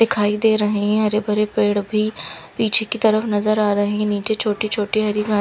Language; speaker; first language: Hindi; non-native, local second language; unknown